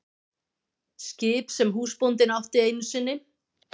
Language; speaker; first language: Icelandic; native; Icelandic